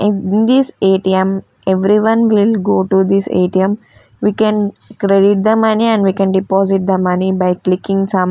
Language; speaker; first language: English; non-native, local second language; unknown